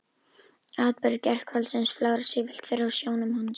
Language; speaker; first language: Icelandic; native; Icelandic